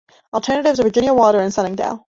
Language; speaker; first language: English; native; English